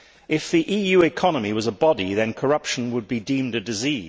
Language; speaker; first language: English; native; English